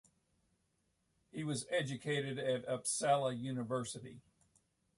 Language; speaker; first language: English; native; English